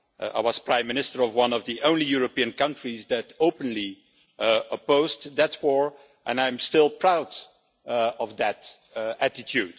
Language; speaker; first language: English; non-native, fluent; Dutch